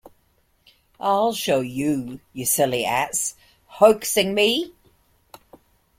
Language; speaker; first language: English; native; English